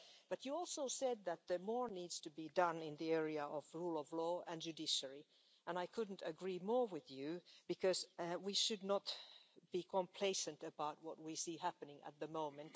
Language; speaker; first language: English; non-native, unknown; Finnish